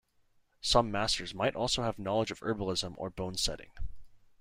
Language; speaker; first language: English; native; English